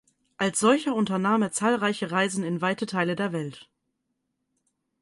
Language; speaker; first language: German; native; German